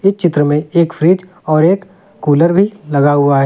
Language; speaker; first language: Hindi; native; Hindi